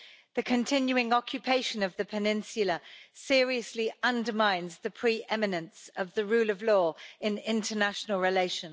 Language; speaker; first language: English; native; English